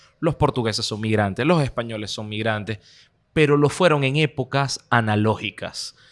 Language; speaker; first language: Spanish; native; Spanish